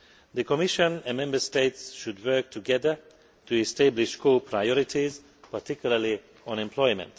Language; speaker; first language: English; non-native, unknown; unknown